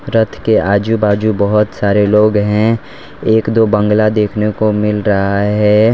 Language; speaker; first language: Hindi; non-native, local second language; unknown